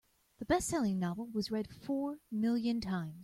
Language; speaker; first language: English; native; English